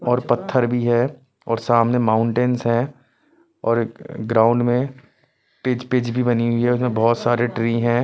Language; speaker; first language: Hindi; non-native, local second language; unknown